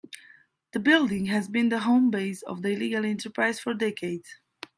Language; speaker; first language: English; native; English